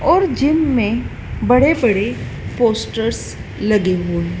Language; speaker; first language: Hindi; native; Hindi